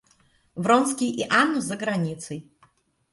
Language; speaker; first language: Russian; native; Russian